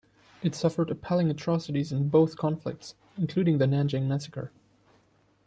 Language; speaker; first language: English; non-native, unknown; German